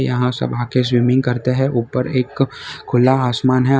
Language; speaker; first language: Hindi; non-native, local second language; Gujarati